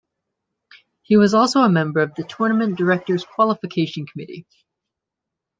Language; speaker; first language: English; native; English